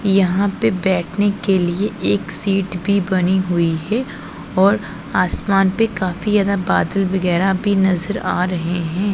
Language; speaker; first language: Hindi; non-native, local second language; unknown